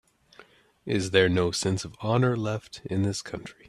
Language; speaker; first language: English; native; English